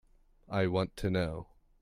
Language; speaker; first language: English; native; English